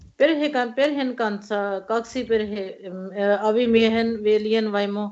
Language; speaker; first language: Finnish; non-native, learner; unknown